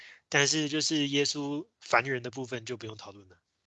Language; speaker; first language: Chinese; native; Chinese